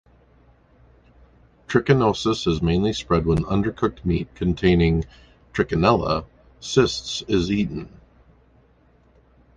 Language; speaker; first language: English; native; English